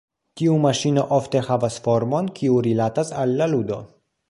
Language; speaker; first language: Esperanto; non-native, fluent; Polish